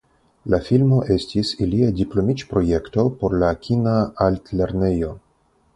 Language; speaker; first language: Esperanto; non-native, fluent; Russian